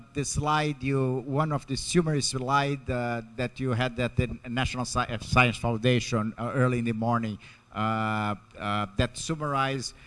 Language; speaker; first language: English; non-native, fluent; Portuguese